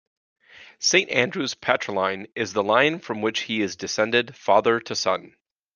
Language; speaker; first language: English; native; English